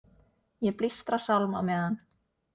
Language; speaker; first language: Icelandic; non-native, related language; Norwegian